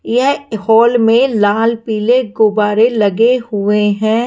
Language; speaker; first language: Hindi; non-native, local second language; Punjabi